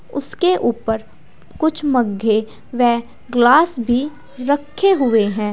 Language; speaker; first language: Hindi; native; Hindi